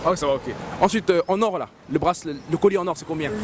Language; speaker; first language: French; native; French